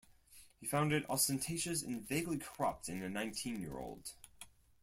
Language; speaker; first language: English; non-native, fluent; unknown